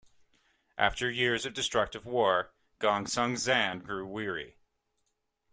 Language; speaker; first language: English; native; English